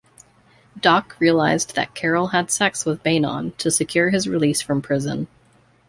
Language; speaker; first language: English; native; English